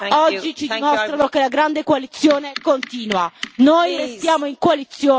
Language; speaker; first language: English; native; English